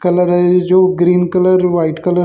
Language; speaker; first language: Hindi; native; Hindi